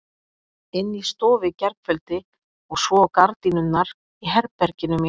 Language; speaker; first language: Icelandic; native; Icelandic